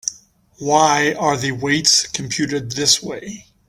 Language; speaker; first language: English; native; English